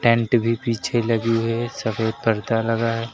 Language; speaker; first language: Hindi; native; Hindi